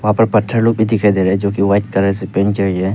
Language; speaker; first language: Hindi; non-native, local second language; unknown